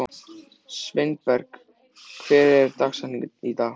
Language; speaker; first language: Icelandic; native; Icelandic